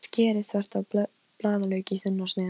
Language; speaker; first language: Icelandic; non-native, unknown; Polish